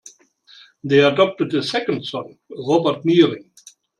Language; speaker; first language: English; non-native, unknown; German